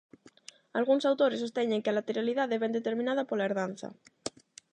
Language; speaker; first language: Galician; non-native, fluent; Spanish